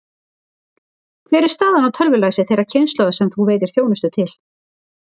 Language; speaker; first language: Icelandic; native; Icelandic